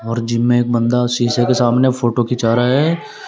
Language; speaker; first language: Hindi; native; Hindi